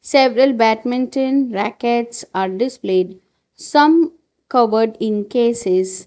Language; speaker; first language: English; non-native, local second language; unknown